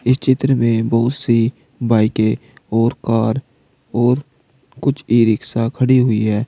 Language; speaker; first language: Hindi; native; Hindi